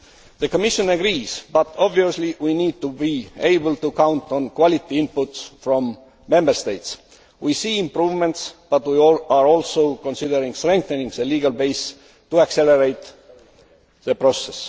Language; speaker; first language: English; non-native, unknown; Estonian